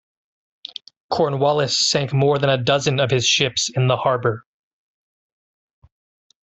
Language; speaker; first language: English; native; English